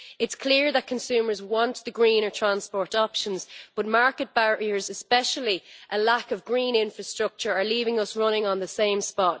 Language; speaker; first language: English; native; English